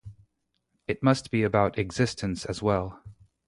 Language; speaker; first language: English; native; English